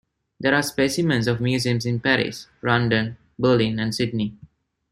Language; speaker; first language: English; non-native, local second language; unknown